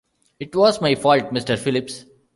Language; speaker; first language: English; non-native, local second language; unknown